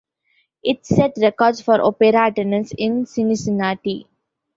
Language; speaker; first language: English; non-native, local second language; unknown